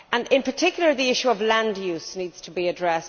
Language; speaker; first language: English; native; English